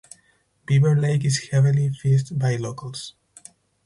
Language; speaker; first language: English; non-native, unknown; Spanish